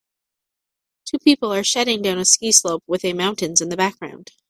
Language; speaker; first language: English; native; English